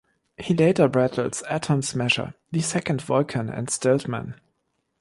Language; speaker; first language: English; non-native, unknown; German